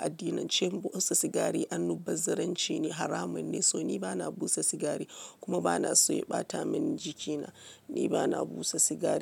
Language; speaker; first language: Hausa; non-native, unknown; Yoruba